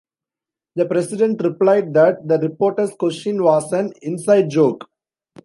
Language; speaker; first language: English; non-native, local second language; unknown